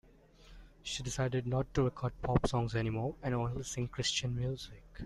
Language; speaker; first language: English; non-native, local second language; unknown